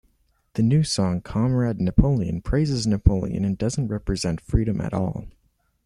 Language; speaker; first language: English; native; English